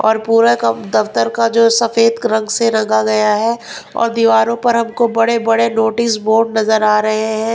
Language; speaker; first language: Hindi; non-native, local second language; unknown